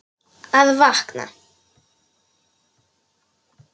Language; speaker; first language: Icelandic; non-native, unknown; Polish